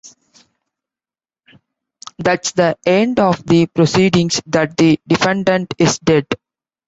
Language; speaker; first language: English; non-native, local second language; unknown